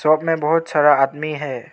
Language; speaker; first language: Hindi; non-native, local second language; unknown